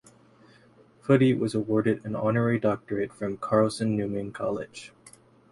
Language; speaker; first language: English; native; English